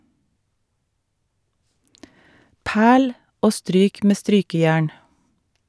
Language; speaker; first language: Norwegian; native; Norwegian